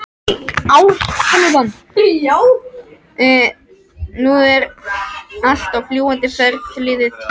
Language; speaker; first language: Icelandic; non-native, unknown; French